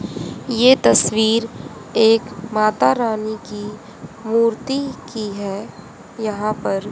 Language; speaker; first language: Hindi; native; Hindi